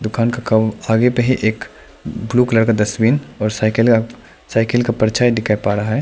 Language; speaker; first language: Hindi; non-native, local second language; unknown